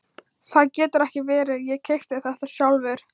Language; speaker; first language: Icelandic; non-native, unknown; Thai